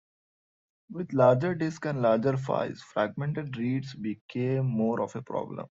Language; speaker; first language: English; non-native, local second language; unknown